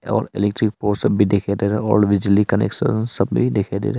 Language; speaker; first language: Hindi; early bilingual, other home language; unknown